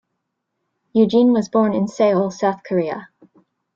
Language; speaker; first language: English; native; English